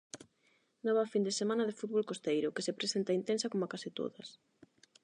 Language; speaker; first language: Galician; non-native, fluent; Spanish